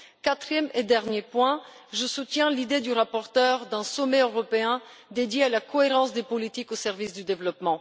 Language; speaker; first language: French; non-native, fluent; Bulgarian